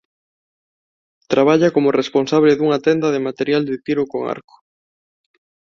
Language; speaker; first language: Galician; non-native, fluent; Spanish